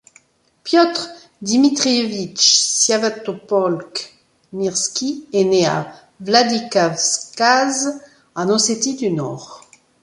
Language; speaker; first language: French; native; French